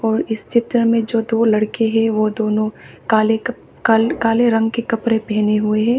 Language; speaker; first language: Hindi; early bilingual, other home language; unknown